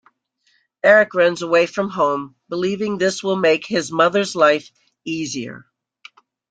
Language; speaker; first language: English; native; English